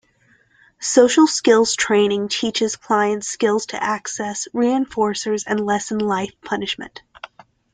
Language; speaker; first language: English; native; English